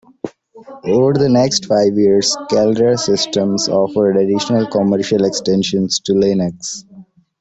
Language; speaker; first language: English; non-native, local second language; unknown